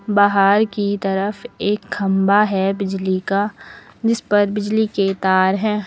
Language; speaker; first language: Hindi; native; Hindi